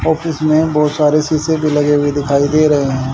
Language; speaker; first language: Hindi; native; Hindi